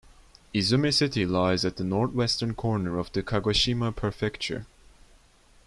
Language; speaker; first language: English; non-native, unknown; Turkish